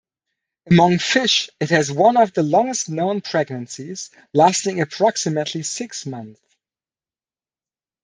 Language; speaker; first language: English; non-native, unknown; German